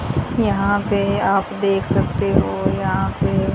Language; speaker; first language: Hindi; native; Hindi